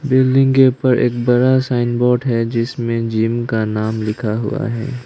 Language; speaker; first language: Hindi; non-native, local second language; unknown